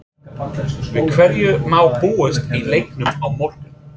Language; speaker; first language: Icelandic; non-native, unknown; English